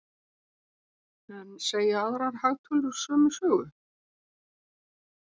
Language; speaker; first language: Icelandic; native; Icelandic